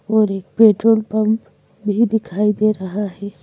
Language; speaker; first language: Hindi; native; Hindi